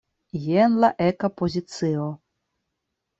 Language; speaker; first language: Esperanto; non-native, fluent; Russian